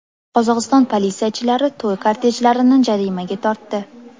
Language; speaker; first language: Uzbek; native; Uzbek